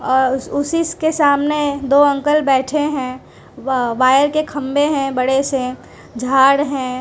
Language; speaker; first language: Hindi; non-native, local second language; Gujarati